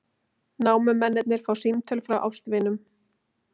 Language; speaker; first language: Icelandic; native; Icelandic